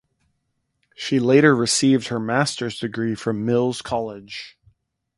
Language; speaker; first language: English; native; English